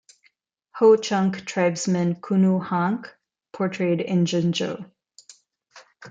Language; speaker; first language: English; non-native, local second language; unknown